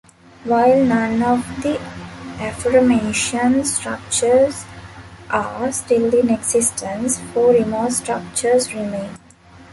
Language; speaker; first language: English; non-native, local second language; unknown